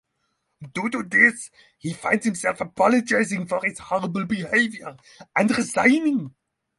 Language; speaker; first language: English; non-native, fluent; Norwegian